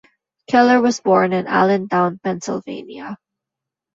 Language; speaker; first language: English; non-native, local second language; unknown